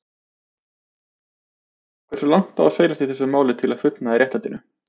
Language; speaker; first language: Icelandic; native; Icelandic